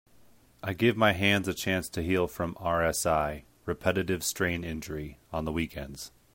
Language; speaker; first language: English; native; English